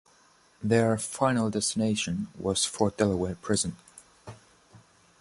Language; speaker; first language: English; non-native, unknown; German